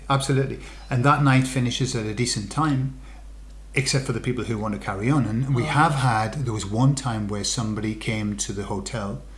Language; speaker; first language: English; native; English